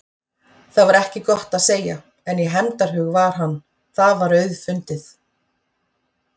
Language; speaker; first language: Icelandic; native; Icelandic